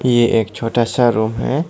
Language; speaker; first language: Hindi; non-native, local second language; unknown